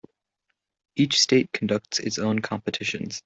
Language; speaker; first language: English; non-native, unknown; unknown